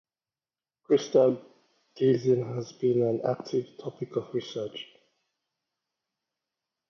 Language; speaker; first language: English; non-native, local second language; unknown